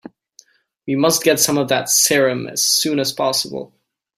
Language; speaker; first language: English; native; English